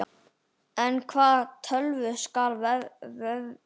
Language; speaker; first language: Icelandic; native; Icelandic